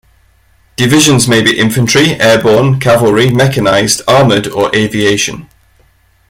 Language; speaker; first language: English; native; English